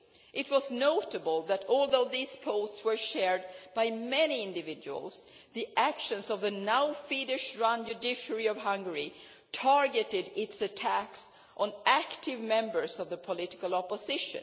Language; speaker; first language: English; non-native, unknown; Swedish